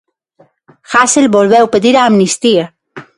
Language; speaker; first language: Galician; non-native, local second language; Spanish